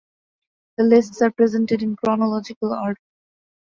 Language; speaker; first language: English; non-native, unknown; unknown